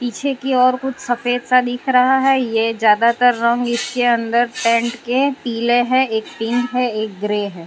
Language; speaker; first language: Hindi; non-native, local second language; Gujarati